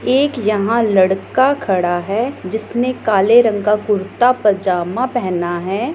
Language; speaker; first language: Hindi; non-native, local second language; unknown